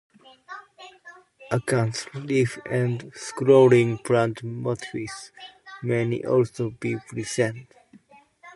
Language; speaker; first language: English; non-native, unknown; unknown